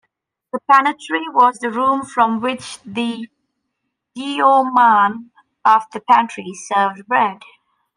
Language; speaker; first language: English; non-native, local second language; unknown